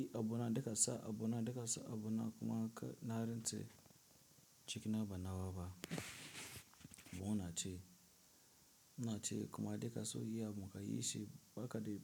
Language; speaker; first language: Hausa; non-native, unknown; Tiv